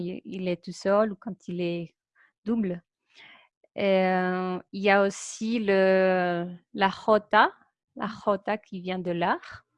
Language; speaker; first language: French; non-native, fluent; Spanish